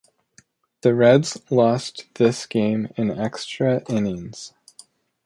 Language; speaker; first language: English; native; English